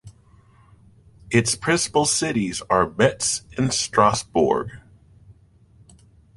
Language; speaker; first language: English; native; English